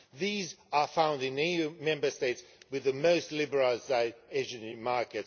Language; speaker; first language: English; non-native, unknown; Swedish